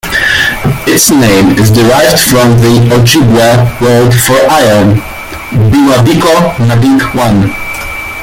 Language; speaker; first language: English; native; English